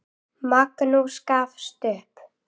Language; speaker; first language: Icelandic; native; Icelandic